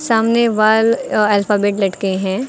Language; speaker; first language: Hindi; native; Hindi